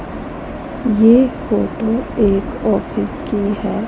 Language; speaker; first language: Hindi; non-native, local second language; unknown